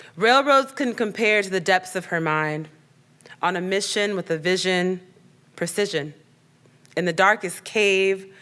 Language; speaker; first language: English; native; English